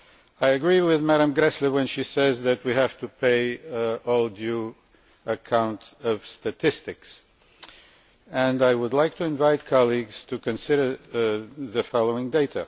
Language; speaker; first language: English; non-native, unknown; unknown